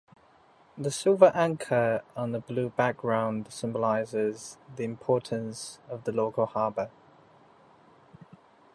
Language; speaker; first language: English; native; English